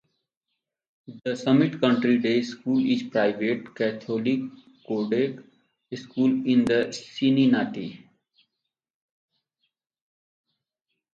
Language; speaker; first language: English; non-native, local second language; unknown